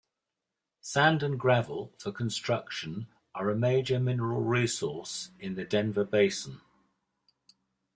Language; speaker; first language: English; native; English